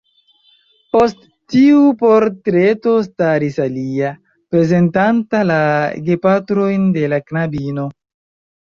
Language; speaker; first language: Esperanto; non-native, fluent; Chinese